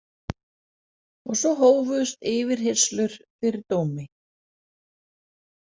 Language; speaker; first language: Icelandic; non-native, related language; Danish